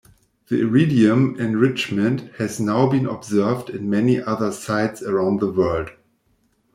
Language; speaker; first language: English; non-native, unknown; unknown